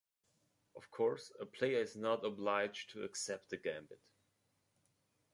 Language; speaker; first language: English; native; English